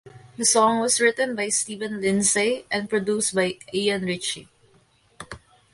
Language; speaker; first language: English; non-native, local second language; Filipino